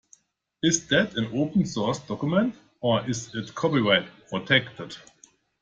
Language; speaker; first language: English; non-native, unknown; German